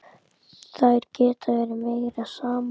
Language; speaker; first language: Icelandic; native; Icelandic